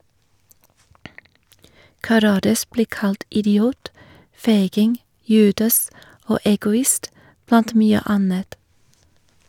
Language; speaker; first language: Norwegian; non-native, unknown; English